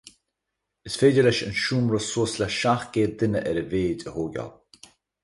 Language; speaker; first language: Irish; native; Irish